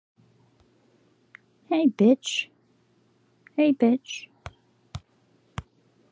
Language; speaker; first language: English; native; English